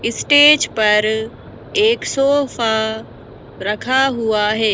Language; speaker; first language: Hindi; native; Hindi